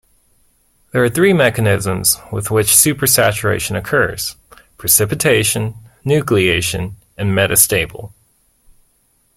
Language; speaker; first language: English; native; English